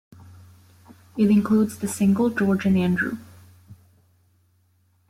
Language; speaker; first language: English; native; English